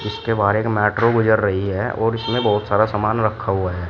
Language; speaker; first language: Hindi; native; Hindi